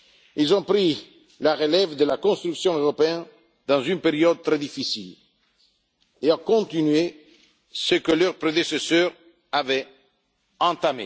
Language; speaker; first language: French; non-native, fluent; Italian